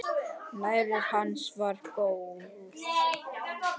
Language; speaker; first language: Icelandic; native; Icelandic